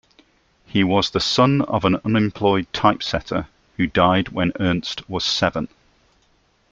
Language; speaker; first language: English; native; English